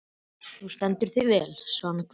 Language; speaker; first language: Icelandic; native; Icelandic